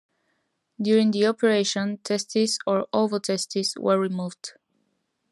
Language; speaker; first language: English; non-native, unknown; Spanish